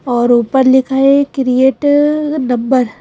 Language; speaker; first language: Hindi; native; Hindi